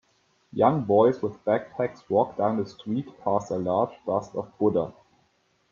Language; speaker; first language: English; native; English